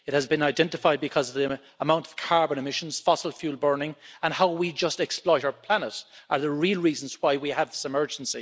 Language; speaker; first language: English; native; English